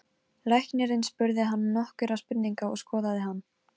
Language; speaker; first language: Icelandic; non-native, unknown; Polish